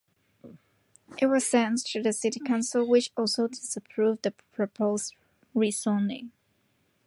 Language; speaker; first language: English; non-native, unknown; Cantonese